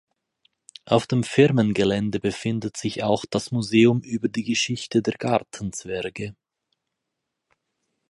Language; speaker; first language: German; native; German